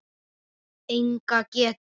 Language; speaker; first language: Icelandic; native; Icelandic